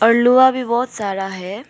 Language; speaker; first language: Hindi; non-native, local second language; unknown